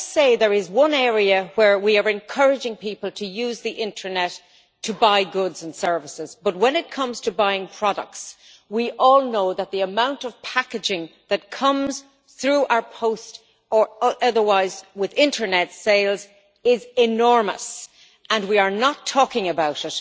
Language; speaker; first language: English; native; English